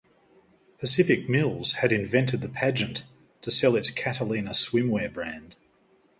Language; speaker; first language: English; native; English